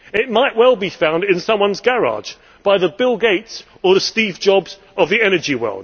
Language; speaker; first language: English; native; English